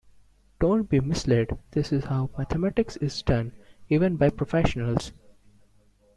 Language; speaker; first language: English; non-native, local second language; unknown